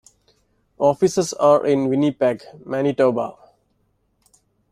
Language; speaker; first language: English; non-native, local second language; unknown